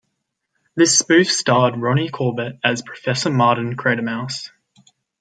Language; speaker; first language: English; native; English